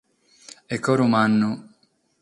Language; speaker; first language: Sardinian; non-native, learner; Catalan